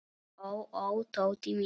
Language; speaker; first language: Icelandic; non-native, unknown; Polish